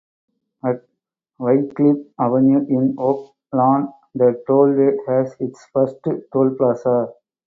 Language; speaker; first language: English; non-native, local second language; Tamil